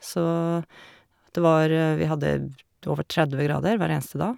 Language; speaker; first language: Norwegian; native; Norwegian